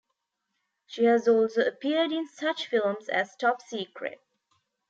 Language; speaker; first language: English; non-native, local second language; Tamil